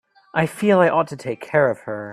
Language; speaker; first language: English; native; English